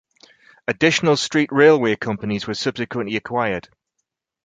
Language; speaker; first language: English; native; English